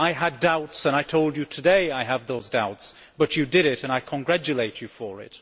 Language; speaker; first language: English; native; English